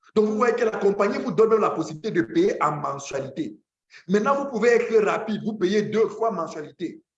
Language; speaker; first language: French; non-native, local second language; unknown